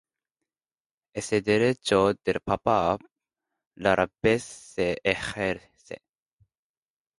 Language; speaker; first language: Spanish; non-native, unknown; Japanese